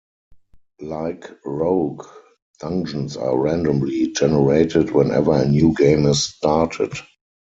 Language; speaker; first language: English; non-native, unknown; German